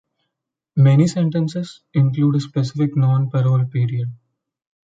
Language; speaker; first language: English; non-native, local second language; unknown